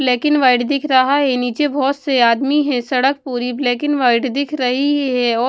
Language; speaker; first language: Hindi; non-native, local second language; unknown